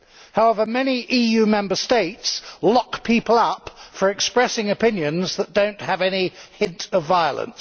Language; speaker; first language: English; native; English